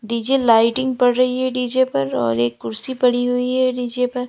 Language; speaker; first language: Hindi; native; Hindi